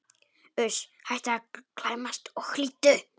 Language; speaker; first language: Icelandic; non-native, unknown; Polish